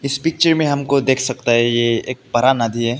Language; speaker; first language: Hindi; non-native, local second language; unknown